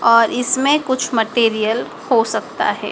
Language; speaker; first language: Hindi; native; Hindi